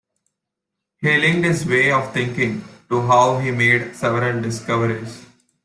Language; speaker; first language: English; non-native, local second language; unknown